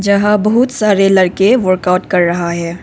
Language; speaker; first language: Hindi; non-native, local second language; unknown